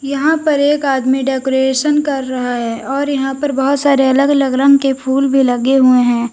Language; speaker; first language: Hindi; native; Hindi